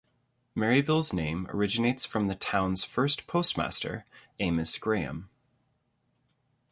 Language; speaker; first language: English; native; English